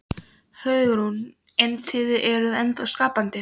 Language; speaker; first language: Icelandic; non-native, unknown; Polish